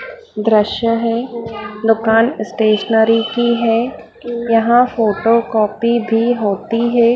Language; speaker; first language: Hindi; native; Hindi